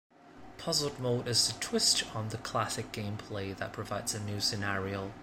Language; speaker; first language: English; non-native, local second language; Cantonese